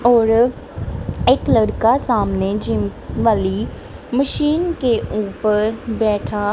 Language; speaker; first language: Hindi; non-native, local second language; Punjabi